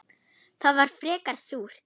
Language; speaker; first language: Icelandic; non-native, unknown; German